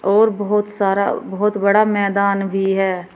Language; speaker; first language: Hindi; native; Hindi